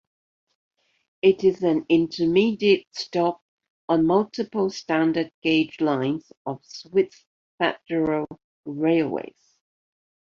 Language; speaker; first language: English; non-native, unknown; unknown